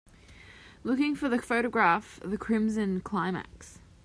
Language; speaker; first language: English; native; English